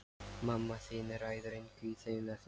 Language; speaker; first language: Icelandic; non-native, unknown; Lithuanian